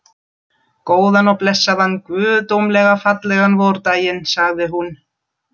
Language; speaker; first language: Icelandic; non-native, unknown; German